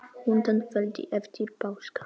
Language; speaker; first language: Icelandic; non-native, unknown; Polish